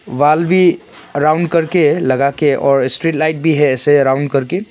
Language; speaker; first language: Hindi; non-native, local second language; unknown